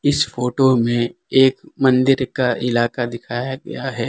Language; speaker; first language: Hindi; non-native, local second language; Gujarati